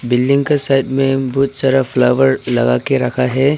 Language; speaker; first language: Hindi; non-native, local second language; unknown